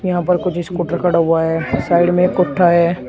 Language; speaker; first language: Hindi; native; Hindi